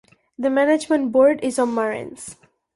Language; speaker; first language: English; non-native, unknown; Catalan